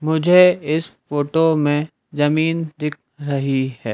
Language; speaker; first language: Hindi; native; Hindi